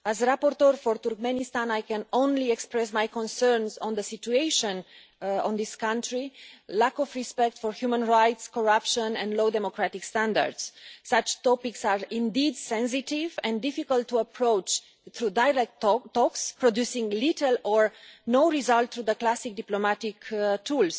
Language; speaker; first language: English; non-native, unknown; Romanian